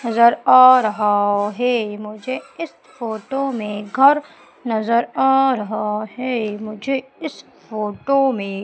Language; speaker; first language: Hindi; native; Hindi